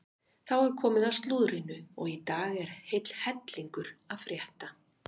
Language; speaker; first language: Icelandic; native; Icelandic